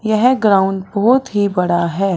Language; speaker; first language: Hindi; non-native, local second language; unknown